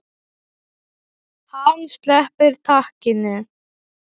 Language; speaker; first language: Icelandic; non-native, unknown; Polish